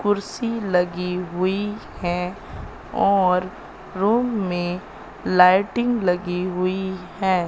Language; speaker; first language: Hindi; native; Hindi